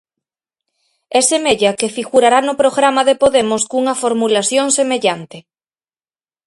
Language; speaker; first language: Galician; native; Galician